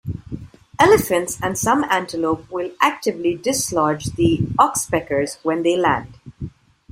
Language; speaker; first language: English; non-native, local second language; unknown